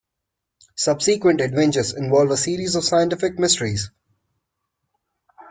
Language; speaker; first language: English; non-native, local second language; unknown